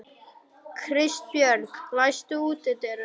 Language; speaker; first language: Icelandic; non-native, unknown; German